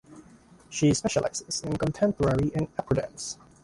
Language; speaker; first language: English; non-native, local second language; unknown